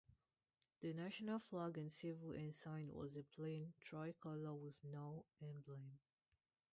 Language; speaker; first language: English; non-native, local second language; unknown